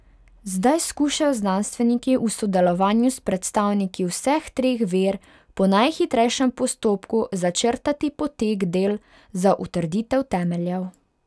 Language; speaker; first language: Slovenian; non-native, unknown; Hungarian